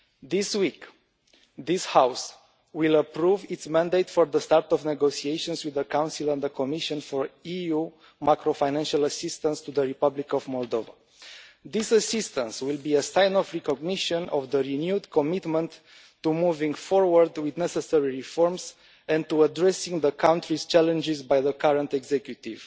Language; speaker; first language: English; non-native, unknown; Romanian